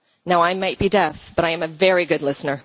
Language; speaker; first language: English; non-native, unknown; Dutch